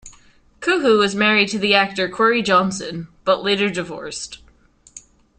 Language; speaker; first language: English; native; English